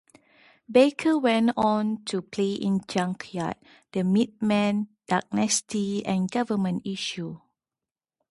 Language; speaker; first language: English; non-native, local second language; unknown